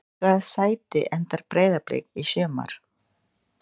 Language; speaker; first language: Icelandic; non-native, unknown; Indonesian